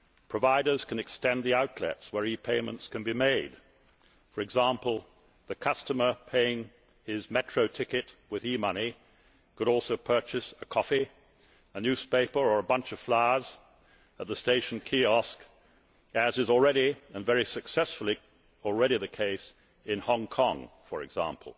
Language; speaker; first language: English; native; English